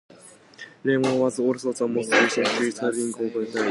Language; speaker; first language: English; non-native, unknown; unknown